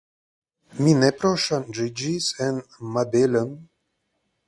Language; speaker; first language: Esperanto; non-native, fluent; Russian